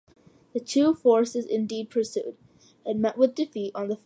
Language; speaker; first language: English; early bilingual, other home language; Malayalam